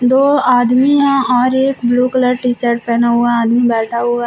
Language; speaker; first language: Hindi; native; Hindi